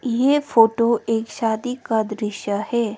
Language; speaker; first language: Hindi; non-native, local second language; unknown